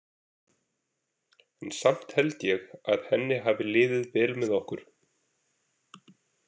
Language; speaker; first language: Icelandic; native; Icelandic